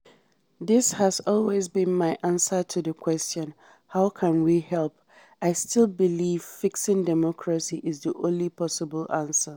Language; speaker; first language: English; non-native, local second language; Hausa